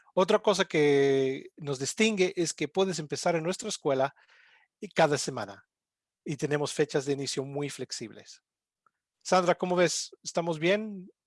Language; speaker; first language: Spanish; non-native, fluent; English